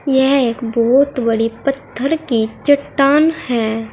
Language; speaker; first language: Hindi; native; Hindi